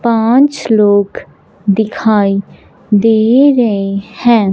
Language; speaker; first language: Hindi; non-native, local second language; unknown